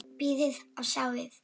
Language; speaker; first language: Icelandic; non-native, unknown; Polish